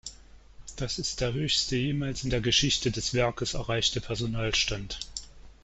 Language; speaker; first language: German; native; German